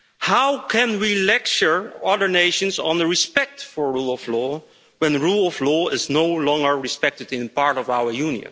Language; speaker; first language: English; non-native, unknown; Dutch